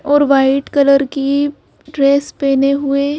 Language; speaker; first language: Hindi; native; Hindi